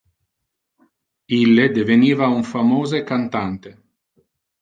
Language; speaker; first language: Interlingua; non-native, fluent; Italian